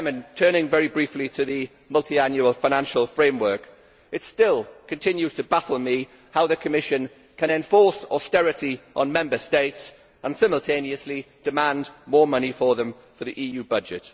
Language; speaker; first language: English; native; English